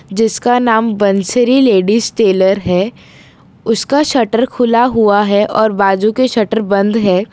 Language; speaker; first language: Hindi; non-native, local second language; Gujarati